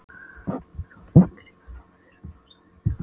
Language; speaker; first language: Icelandic; non-native, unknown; Polish